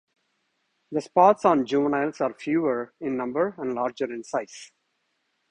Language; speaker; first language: English; non-native, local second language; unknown